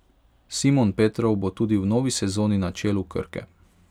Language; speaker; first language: Slovenian; non-native, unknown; Hungarian